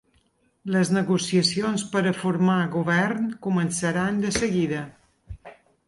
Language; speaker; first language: Catalan; native; Catalan